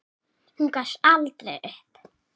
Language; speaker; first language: Icelandic; native; Icelandic